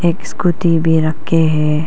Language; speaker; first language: Hindi; non-native, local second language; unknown